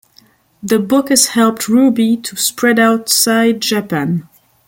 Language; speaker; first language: English; non-native, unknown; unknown